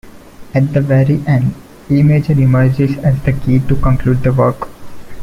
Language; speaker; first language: English; non-native, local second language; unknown